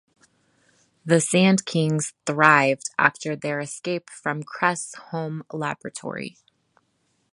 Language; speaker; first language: English; native; English